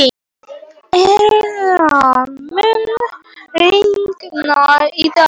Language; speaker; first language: Icelandic; non-native, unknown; Polish